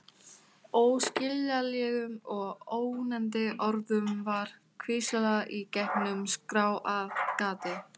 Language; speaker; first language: Icelandic; non-native, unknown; Thai